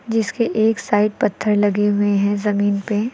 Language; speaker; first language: Hindi; native; Hindi